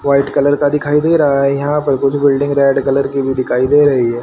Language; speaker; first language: Hindi; native; Hindi